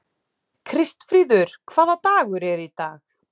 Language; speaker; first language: Icelandic; native; Icelandic